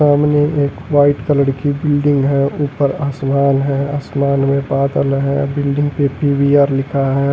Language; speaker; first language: Hindi; native; Hindi